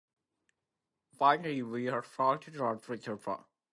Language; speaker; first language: English; non-native, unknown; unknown